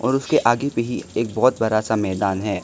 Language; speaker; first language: Hindi; non-native, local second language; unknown